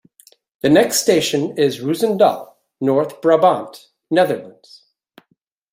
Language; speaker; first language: English; native; English